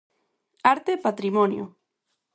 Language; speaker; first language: Galician; non-native, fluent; Spanish